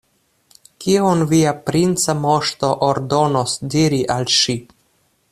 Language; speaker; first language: Esperanto; non-native, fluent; Russian